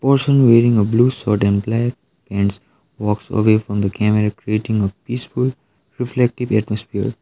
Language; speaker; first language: English; non-native, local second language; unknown